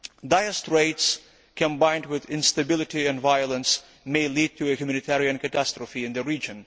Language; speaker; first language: English; non-native, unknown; Lithuanian